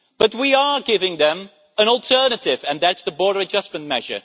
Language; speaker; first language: English; non-native, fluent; Dutch